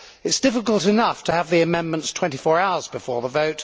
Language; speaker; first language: English; native; English